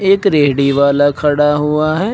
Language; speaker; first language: Hindi; native; Hindi